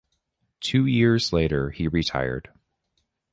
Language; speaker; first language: English; native; English